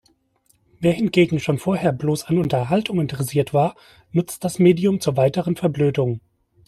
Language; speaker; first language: German; native; German